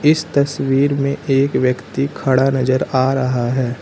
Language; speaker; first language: Hindi; native; Hindi